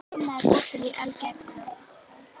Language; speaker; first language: Icelandic; native; Icelandic